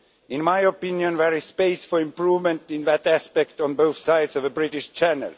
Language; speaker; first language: English; non-native, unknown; Estonian